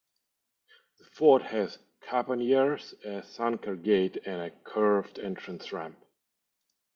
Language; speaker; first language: English; non-native, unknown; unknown